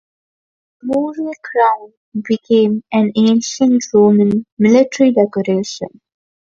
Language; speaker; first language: English; non-native, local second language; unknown